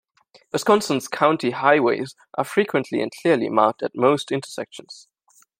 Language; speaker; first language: English; non-native, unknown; German